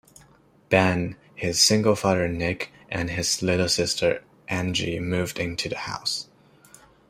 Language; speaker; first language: English; non-native, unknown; Chinese